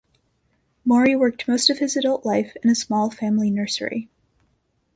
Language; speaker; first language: English; native; English